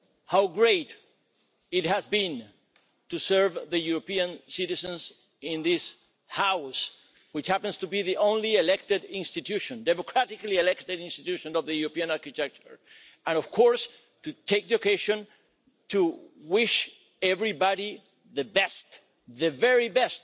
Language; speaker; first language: English; non-native, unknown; Spanish